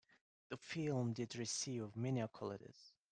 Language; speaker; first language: English; non-native, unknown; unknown